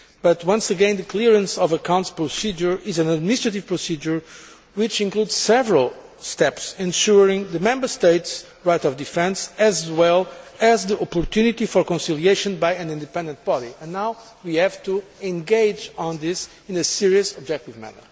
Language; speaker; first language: English; non-native, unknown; Portuguese